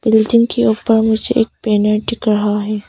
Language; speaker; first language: Hindi; non-native, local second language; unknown